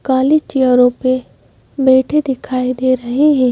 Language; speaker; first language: Hindi; native; Hindi